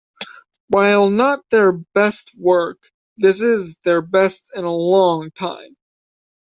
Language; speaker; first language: English; native; English